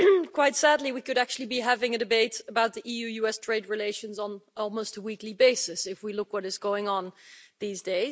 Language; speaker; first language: English; non-native, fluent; Dutch